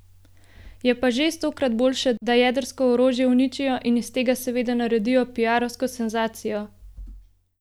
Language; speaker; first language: Slovenian; native; Slovenian